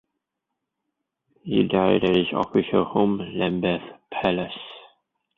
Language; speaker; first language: English; non-native, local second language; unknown